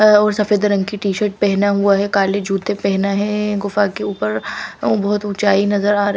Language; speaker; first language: Hindi; non-native, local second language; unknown